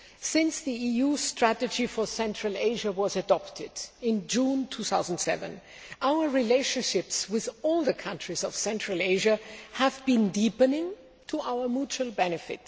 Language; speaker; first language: English; non-native, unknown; German